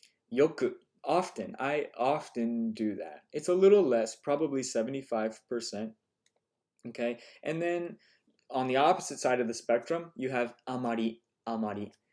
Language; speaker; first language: English; native; English